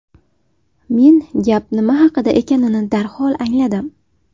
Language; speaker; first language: Uzbek; native; Uzbek